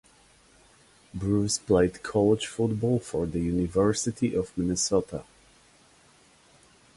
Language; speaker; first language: English; non-native, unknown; Polish